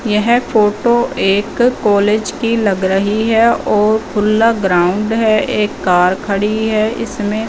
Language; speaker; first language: Hindi; non-native, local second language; Punjabi